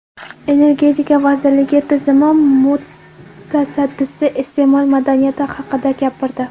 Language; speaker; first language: Uzbek; non-native, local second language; Kara-Kalpak